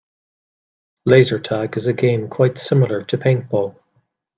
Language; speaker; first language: English; native; English